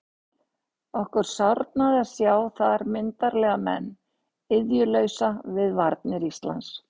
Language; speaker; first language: Icelandic; native; Icelandic